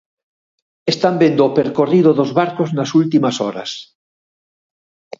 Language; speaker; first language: Galician; native; Galician